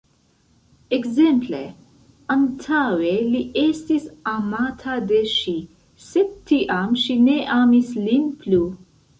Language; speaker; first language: Esperanto; non-native, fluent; Central Kurdish